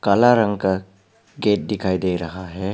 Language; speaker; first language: Hindi; non-native, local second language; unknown